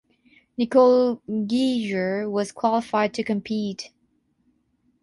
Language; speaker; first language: English; non-native, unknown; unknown